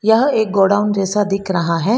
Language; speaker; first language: Hindi; non-native, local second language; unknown